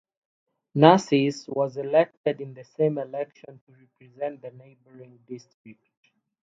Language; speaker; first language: English; non-native, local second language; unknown